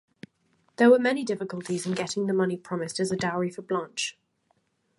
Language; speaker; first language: English; native; English